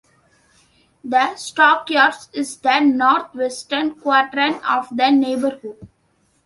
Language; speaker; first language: English; non-native, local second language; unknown